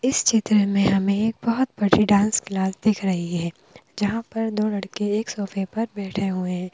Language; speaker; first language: Hindi; native; Hindi